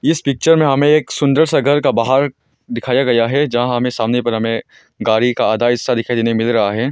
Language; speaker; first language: Hindi; non-native, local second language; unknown